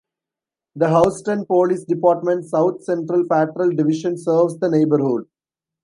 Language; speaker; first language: English; non-native, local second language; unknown